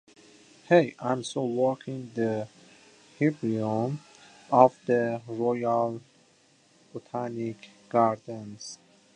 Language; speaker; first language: English; non-native, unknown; Persian